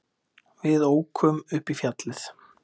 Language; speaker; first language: Icelandic; native; Icelandic